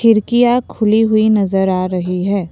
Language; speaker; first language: Hindi; non-native, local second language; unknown